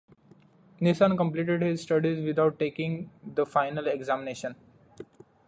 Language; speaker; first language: English; non-native, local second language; Marathi